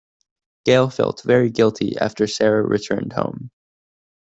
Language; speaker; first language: English; native; English